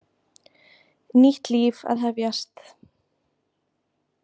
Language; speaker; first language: Icelandic; native; Icelandic